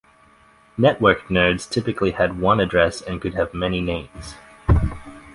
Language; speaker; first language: English; native; English